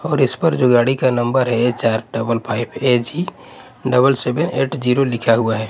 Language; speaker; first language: Hindi; non-native, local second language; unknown